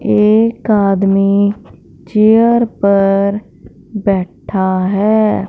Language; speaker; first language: Hindi; non-native, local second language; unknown